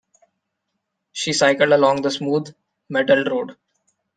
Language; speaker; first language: English; non-native, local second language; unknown